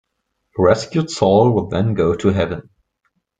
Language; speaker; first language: English; non-native, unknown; German